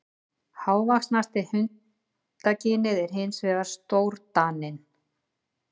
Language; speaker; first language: Icelandic; native; Icelandic